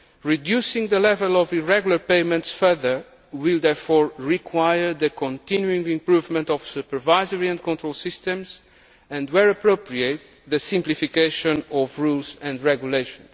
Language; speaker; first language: English; non-native, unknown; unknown